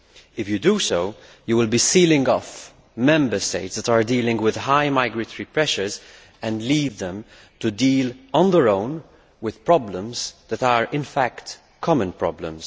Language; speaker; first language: English; non-native, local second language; Maltese